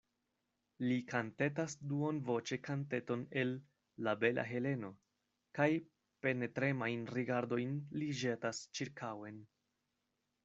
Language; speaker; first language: Esperanto; non-native, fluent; Spanish